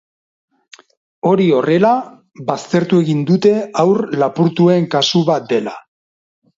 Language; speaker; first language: Basque; non-native, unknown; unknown